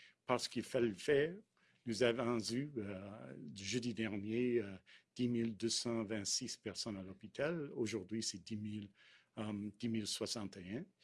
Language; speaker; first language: French; non-native, fluent; English